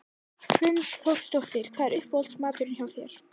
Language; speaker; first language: Icelandic; native; Icelandic